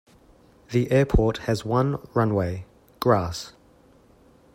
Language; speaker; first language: English; native; English